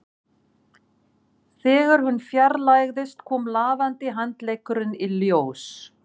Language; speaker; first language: Icelandic; non-native, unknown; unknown